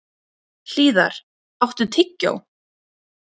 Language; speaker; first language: Icelandic; native; Icelandic